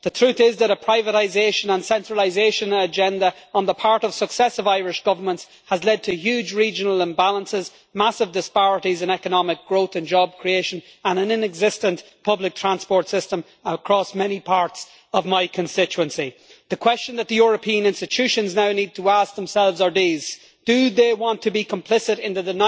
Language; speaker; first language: English; native; English